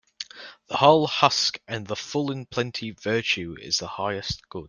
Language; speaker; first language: English; native; English